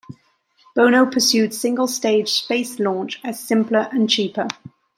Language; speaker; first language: English; native; English